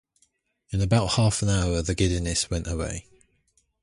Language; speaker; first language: English; native; English